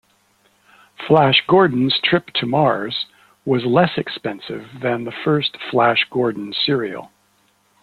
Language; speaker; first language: English; native; English